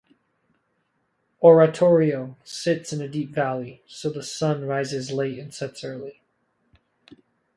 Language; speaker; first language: English; native; English